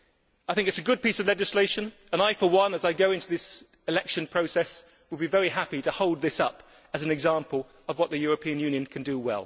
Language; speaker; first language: English; native; English